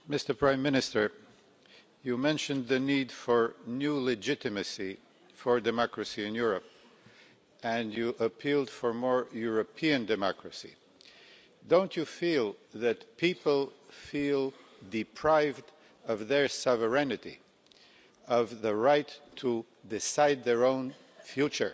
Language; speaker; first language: English; non-native, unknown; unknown